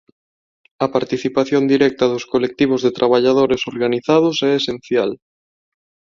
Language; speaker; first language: Galician; non-native, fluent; Spanish